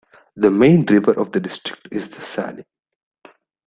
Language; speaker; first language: English; non-native, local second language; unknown